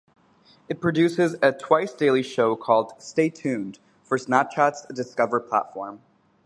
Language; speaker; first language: English; native; English